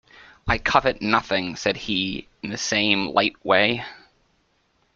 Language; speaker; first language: English; native; English